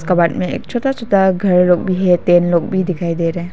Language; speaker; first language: Hindi; non-native, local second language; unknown